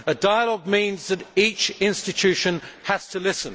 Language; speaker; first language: English; native; English